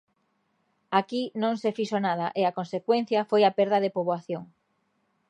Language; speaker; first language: Galician; native; Galician